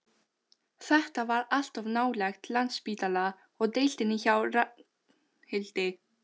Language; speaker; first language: Icelandic; non-native, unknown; Albanian